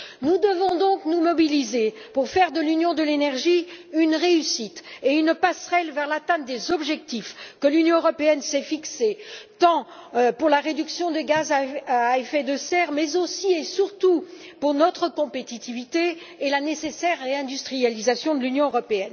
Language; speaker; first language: French; native; French